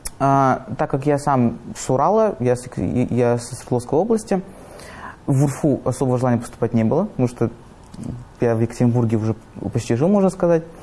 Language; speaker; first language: Russian; native; Russian